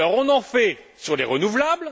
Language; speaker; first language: French; native; French